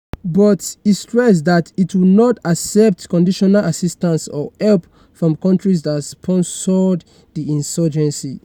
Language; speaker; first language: English; non-native, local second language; Yoruba